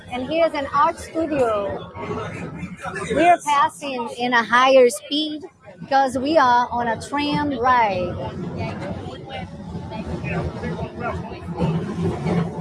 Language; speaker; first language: English; non-native, fluent; Portuguese